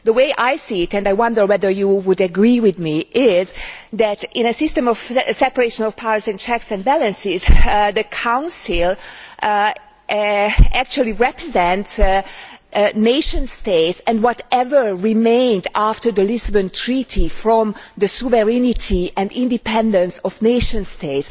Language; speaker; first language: English; non-native, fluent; Hungarian